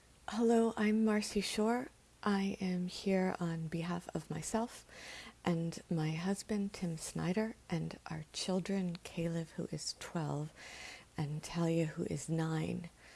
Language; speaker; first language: English; native; English